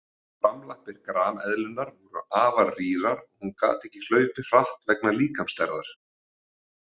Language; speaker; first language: Icelandic; native; Icelandic